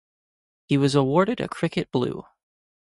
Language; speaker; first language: English; native; English